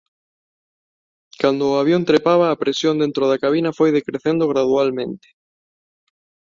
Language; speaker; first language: Galician; non-native, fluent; Spanish